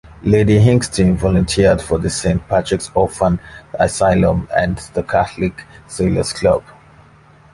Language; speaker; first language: English; native; English